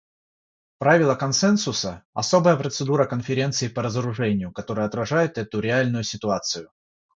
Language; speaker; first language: Russian; non-native, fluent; Georgian